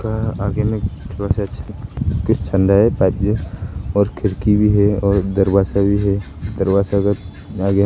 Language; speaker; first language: Hindi; early bilingual, other home language; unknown